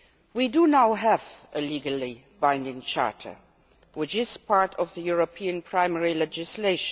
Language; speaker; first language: English; non-native, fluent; Luxembourgish